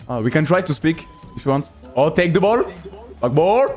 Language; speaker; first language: English; non-native, learner; French